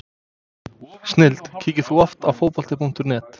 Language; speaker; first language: Icelandic; non-native, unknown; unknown